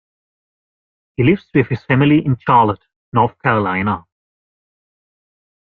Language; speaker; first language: English; non-native, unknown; German